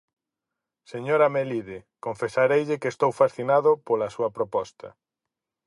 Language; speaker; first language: Galician; native; Galician